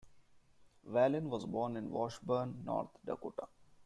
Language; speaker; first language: English; non-native, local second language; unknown